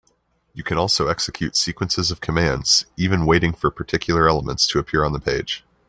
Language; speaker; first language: English; native; English